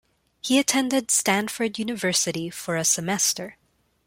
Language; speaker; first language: English; non-native, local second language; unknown